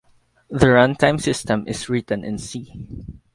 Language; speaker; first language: English; non-native, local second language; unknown